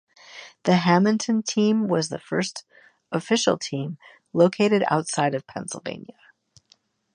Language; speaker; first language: English; native; English